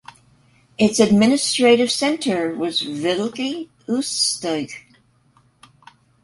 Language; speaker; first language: English; native; English